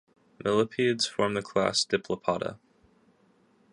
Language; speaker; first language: English; native; English